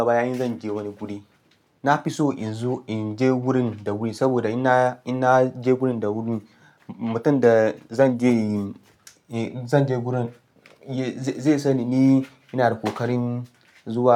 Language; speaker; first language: Hausa; non-native, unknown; Yoruba